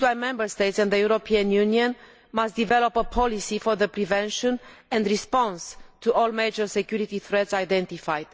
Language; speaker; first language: English; non-native, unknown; Romanian